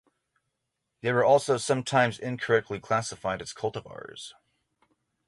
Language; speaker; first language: English; native; English